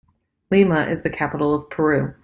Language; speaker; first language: English; native; English